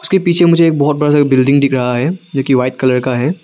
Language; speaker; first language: Hindi; non-native, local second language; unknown